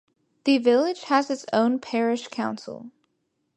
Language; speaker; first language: English; native; English